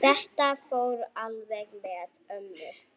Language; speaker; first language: Icelandic; native; Icelandic